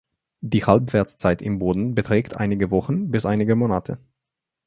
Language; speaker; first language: German; non-native, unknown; Slovenian